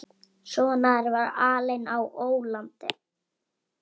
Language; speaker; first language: Icelandic; native; Icelandic